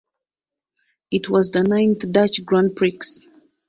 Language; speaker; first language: English; non-native, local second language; Ganda